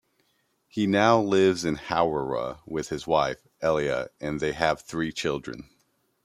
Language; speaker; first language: English; native; English